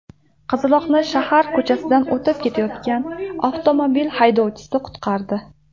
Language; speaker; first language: Uzbek; native; Uzbek